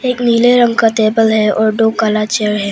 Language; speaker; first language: Hindi; non-native, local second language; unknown